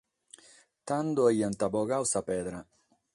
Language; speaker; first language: Sardinian; non-native, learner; Catalan